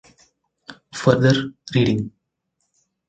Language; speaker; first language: English; non-native, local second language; Telugu